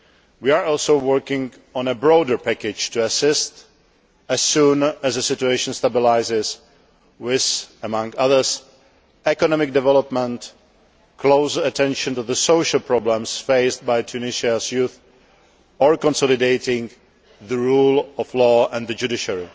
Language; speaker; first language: English; non-native, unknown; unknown